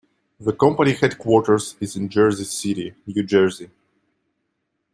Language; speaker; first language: English; non-native, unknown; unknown